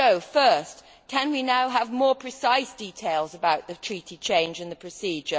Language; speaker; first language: English; native; English